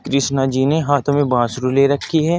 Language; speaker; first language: Hindi; native; Hindi